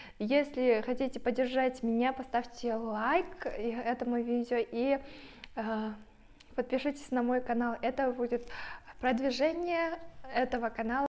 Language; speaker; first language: Russian; non-native, local second language; Kyrgyz